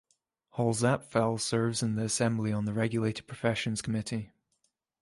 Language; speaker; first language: English; native; English